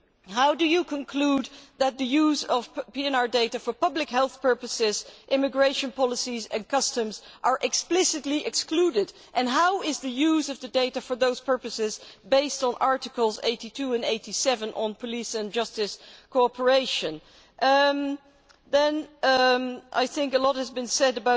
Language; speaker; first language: English; non-native, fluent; Dutch